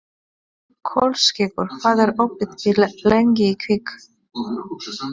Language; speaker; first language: Icelandic; non-native, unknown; Polish